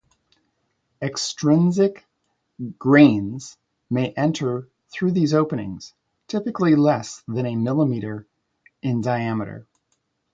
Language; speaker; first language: English; native; English